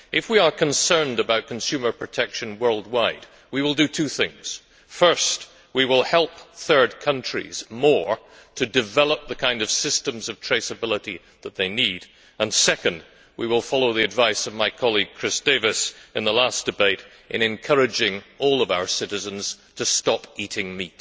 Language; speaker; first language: English; native; English